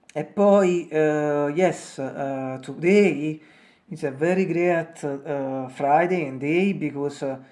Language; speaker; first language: English; non-native, learner; Italian